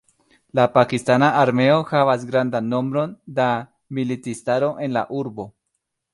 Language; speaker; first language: Esperanto; non-native, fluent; Spanish